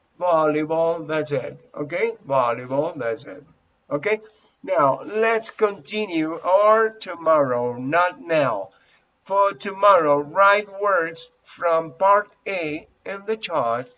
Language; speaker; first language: English; non-native, fluent; Spanish